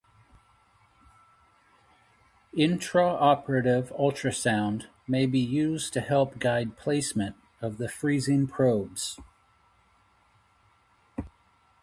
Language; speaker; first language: English; native; English